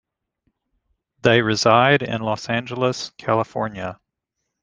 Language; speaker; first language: English; native; English